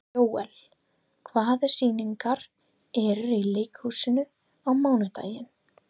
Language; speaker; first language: Icelandic; non-native, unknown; English